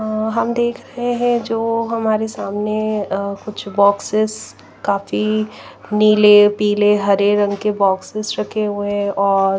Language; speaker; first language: Hindi; non-native, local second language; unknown